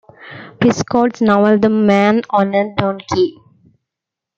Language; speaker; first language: English; non-native, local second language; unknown